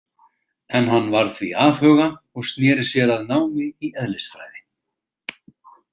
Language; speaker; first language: Icelandic; native; Icelandic